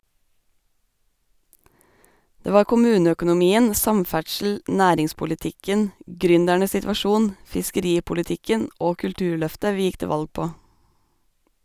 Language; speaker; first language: Norwegian; native; Norwegian